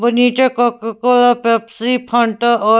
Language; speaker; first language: Hindi; non-native, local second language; Punjabi